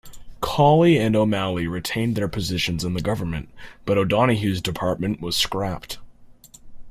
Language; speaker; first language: English; native; English